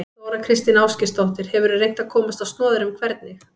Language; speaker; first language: Icelandic; native; Icelandic